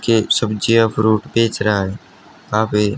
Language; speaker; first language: Hindi; native; Hindi